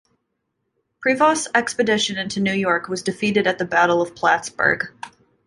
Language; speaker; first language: English; native; English